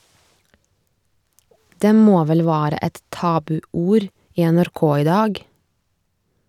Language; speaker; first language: Norwegian; non-native, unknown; Lithuanian